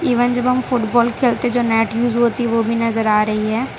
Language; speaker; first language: Hindi; non-native, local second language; Gujarati